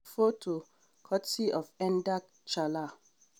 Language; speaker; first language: English; non-native, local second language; Hausa